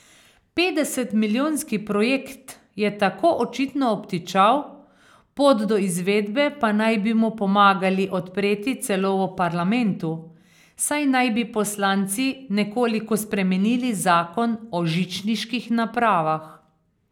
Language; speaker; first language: Slovenian; native; Slovenian